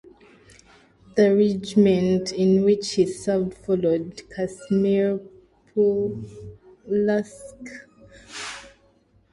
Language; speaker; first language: English; native; English